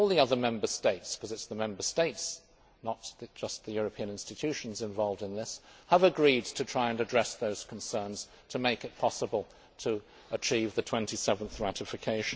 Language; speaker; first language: English; native; English